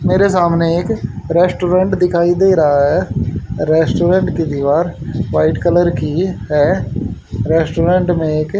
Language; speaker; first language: Hindi; native; Hindi